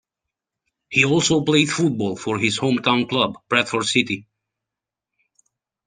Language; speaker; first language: English; native; English